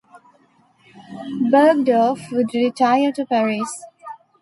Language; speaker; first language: English; non-native, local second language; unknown